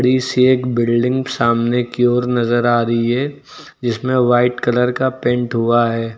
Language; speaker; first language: Hindi; native; Hindi